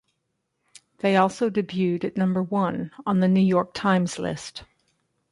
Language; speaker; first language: English; native; English